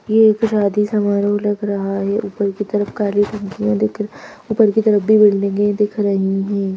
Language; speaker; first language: Hindi; native; Hindi